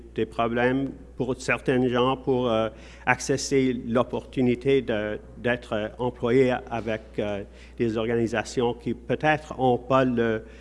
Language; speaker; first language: French; non-native, fluent; English